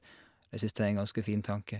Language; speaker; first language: Norwegian; native; Norwegian